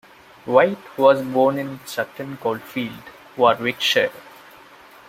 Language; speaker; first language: English; non-native, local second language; Malayalam